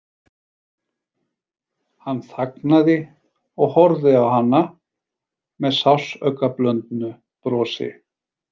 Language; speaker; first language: Icelandic; native; Icelandic